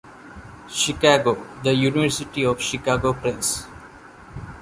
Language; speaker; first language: English; non-native, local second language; Malayalam